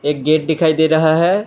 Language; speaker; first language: Hindi; non-native, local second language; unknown